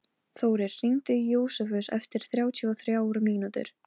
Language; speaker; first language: Icelandic; non-native, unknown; Polish